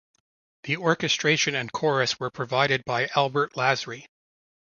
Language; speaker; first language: English; native; English